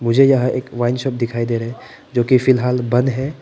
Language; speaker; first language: Hindi; non-native, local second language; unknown